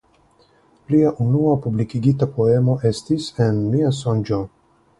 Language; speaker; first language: Esperanto; non-native, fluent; Russian